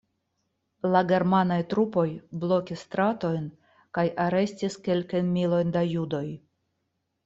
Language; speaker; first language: Esperanto; non-native, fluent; Russian